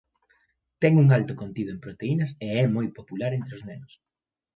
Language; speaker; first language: Galician; native; Galician